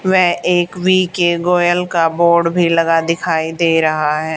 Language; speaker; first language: Hindi; native; Hindi